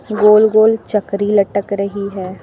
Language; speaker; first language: Hindi; native; Hindi